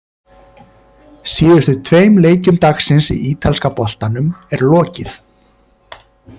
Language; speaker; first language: Icelandic; native; Icelandic